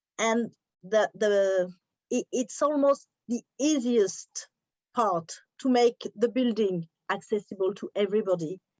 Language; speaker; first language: English; non-native, learner; French